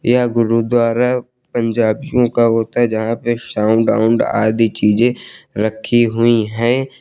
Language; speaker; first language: Hindi; native; Hindi